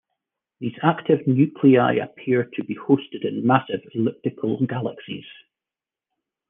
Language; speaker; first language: English; native; English